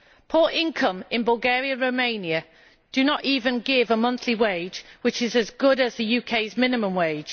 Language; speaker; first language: English; native; English